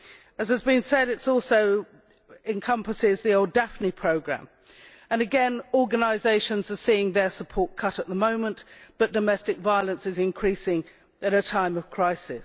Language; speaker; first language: English; native; English